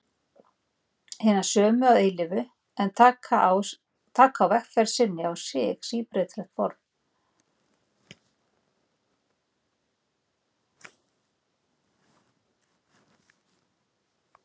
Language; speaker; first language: Icelandic; native; Icelandic